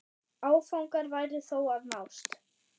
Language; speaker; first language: Icelandic; non-native, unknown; German